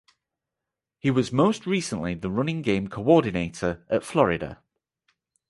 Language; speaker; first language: English; native; English